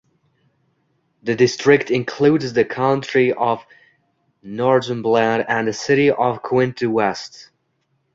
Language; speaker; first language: English; non-native, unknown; Uzbek